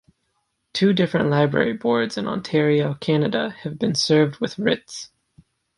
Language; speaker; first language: English; native; English